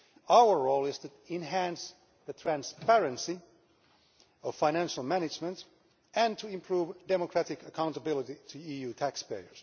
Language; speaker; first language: English; non-native, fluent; Finnish